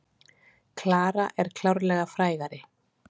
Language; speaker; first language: Icelandic; native; Icelandic